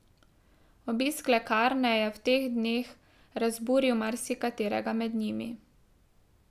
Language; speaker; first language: Slovenian; native; Slovenian